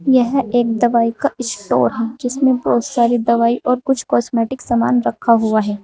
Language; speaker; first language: Hindi; native; Hindi